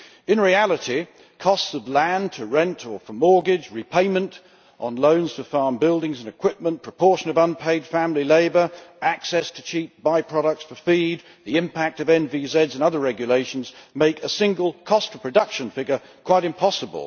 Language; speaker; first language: English; native; English